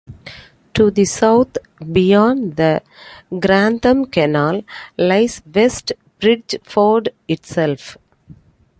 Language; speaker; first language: English; non-native, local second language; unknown